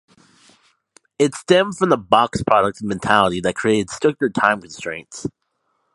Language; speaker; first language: English; native; English